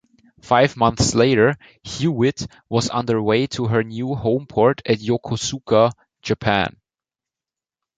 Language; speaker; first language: English; non-native, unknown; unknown